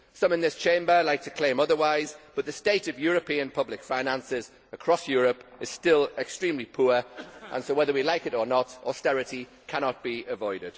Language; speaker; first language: English; native; English